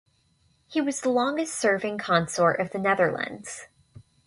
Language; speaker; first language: English; native; English